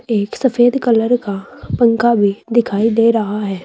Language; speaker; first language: Hindi; native; Hindi